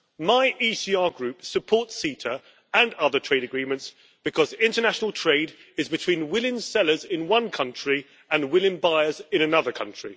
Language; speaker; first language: English; native; English